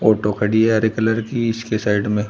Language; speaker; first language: Hindi; native; Hindi